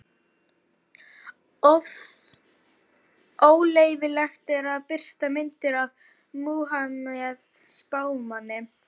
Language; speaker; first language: Icelandic; native; Icelandic